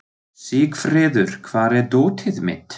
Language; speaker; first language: Icelandic; non-native, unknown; German